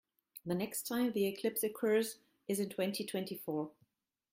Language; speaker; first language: English; non-native, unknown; German